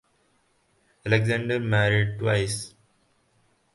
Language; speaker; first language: English; non-native, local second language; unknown